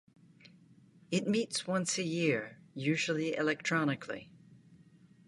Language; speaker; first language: English; native; English